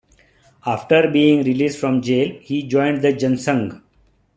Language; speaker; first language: English; non-native, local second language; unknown